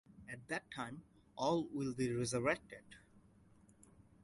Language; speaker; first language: English; non-native, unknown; Bangla